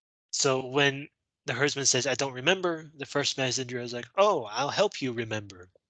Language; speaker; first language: English; non-native, fluent; Chinese